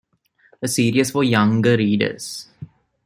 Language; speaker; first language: English; non-native, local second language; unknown